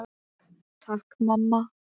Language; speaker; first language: Icelandic; native; Icelandic